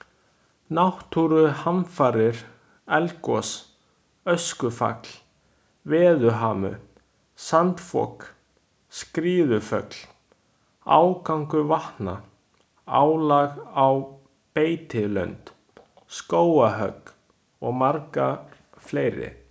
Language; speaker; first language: Icelandic; non-native, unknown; Chinese